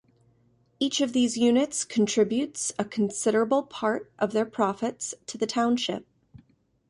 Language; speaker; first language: English; native; English